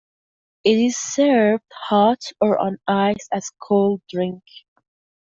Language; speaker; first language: English; non-native, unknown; Persian